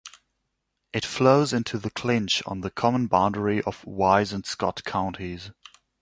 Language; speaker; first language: English; non-native, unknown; German